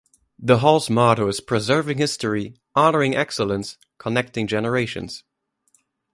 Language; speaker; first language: English; non-native, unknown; German